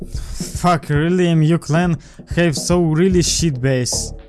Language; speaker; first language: English; non-native, learner; Russian